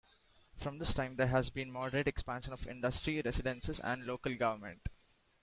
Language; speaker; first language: English; non-native, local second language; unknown